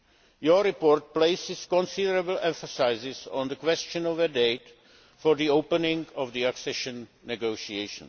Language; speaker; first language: English; non-native, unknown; Czech